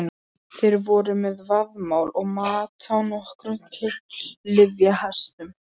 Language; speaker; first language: Icelandic; non-native, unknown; Polish